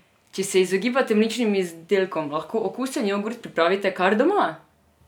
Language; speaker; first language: Slovenian; non-native, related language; Serbian